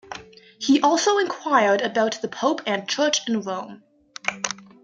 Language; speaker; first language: English; native; English